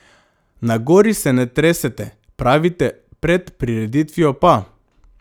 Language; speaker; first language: Slovenian; non-native, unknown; Macedonian